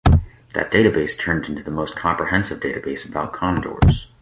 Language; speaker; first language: English; native; English